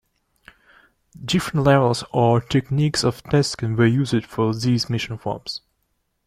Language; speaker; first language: English; non-native, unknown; Russian